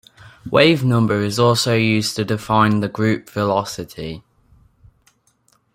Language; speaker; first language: English; native; English